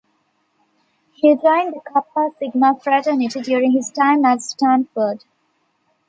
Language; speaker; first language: English; non-native, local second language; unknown